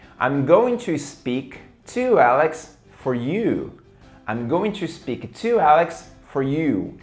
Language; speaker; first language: English; non-native, fluent; Portuguese